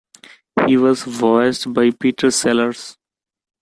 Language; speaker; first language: English; non-native, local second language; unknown